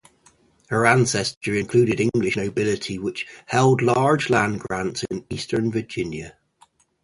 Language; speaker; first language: English; native; English